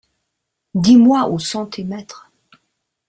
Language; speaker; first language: French; non-native, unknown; German